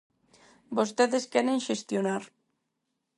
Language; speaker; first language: Galician; non-native, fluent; Spanish